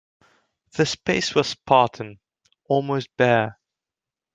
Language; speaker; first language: English; non-native, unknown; Dutch